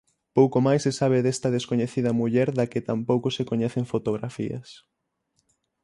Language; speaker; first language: Galician; native; Galician